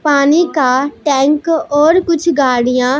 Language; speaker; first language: Hindi; non-native, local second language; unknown